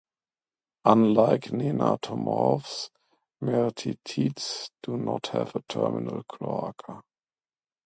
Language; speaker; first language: English; non-native, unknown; German